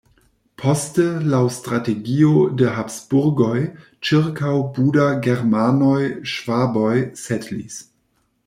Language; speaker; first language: Esperanto; non-native, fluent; German